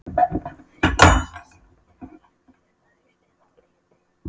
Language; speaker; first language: Icelandic; non-native, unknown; Polish